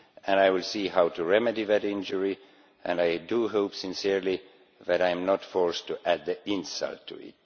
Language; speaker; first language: English; non-native, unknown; Estonian